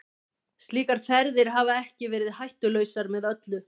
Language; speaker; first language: Icelandic; native; Icelandic